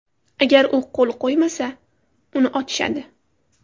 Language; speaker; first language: Uzbek; non-native, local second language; Tajik